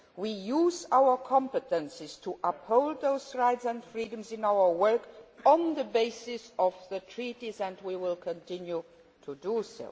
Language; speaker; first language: English; non-native, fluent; Luxembourgish